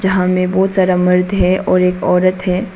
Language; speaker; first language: Hindi; non-native, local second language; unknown